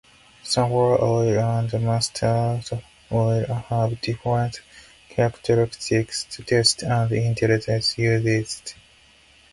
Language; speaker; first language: English; non-native, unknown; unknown